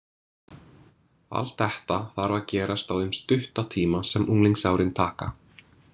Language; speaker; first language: Icelandic; non-native, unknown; English